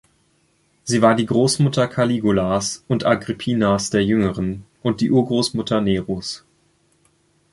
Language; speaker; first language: German; native; German